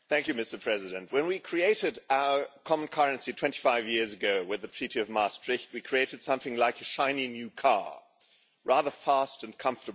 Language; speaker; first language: English; non-native, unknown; German